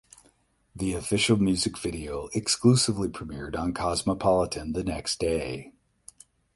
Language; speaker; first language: English; native; English